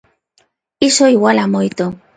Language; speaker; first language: Galician; non-native, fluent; Spanish